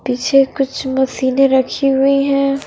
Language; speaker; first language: Hindi; non-native, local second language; Punjabi